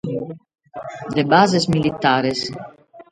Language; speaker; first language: Sardinian; native; Sardinian